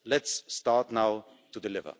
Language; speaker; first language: English; non-native, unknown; German